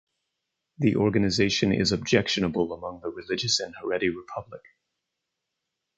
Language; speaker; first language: English; native; English